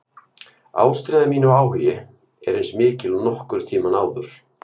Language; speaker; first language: Icelandic; native; Icelandic